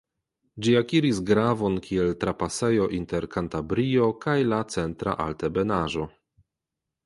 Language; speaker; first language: Esperanto; non-native, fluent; Polish